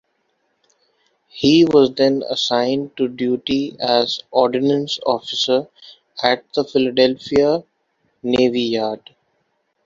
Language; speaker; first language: English; non-native, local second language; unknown